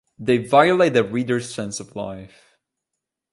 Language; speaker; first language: English; non-native, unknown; Italian